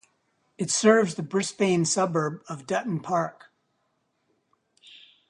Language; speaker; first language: English; native; English